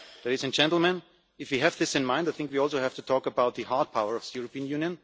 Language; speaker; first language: English; non-native, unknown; German